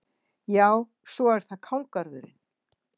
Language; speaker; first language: Icelandic; native; Icelandic